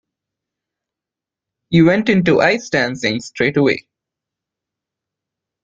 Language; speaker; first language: English; non-native, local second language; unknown